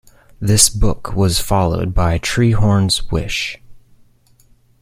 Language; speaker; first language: English; native; English